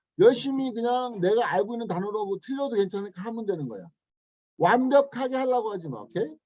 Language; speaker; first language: Korean; native; Korean